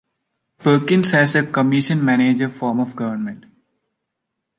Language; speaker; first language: English; non-native, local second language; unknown